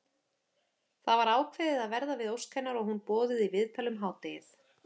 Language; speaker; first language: Icelandic; native; Icelandic